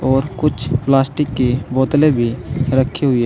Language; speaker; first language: Hindi; native; Hindi